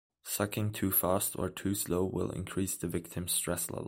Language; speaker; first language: English; non-native, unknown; German